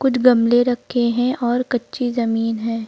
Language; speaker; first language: Hindi; native; Hindi